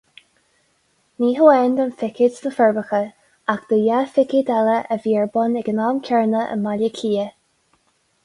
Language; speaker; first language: Irish; non-native, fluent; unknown